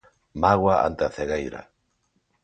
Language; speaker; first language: Galician; non-native, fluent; Spanish